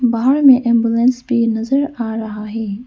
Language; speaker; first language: Hindi; non-native, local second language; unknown